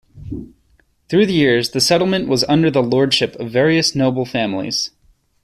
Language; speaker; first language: English; native; English